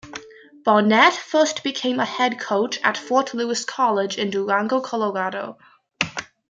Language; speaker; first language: English; native; English